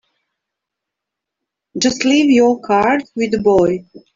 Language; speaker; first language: English; native; English